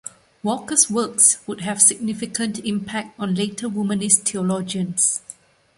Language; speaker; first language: English; non-native, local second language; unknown